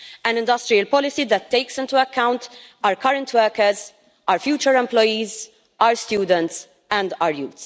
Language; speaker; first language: English; non-native, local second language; Maltese